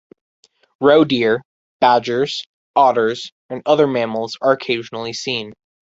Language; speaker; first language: English; native; English